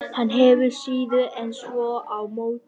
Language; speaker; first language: Icelandic; non-native, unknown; Vietnamese